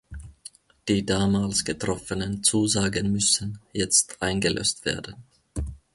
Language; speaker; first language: German; non-native, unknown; Finnish